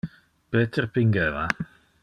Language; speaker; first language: Interlingua; non-native, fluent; Dutch